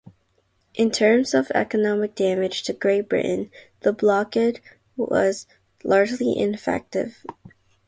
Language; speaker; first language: English; non-native, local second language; Filipino